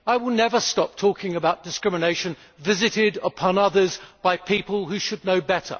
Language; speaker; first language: English; native; English